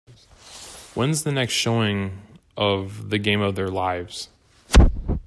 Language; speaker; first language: English; native; English